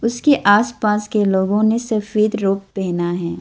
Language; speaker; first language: Hindi; non-native, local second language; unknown